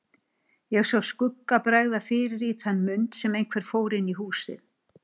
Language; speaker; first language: Icelandic; native; Icelandic